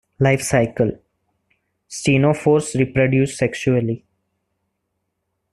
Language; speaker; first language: English; non-native, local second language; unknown